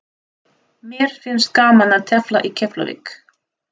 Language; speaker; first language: Icelandic; non-native, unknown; Russian